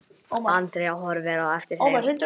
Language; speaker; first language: Icelandic; non-native, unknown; Japanese